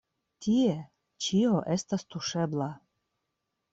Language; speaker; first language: Esperanto; non-native, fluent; Russian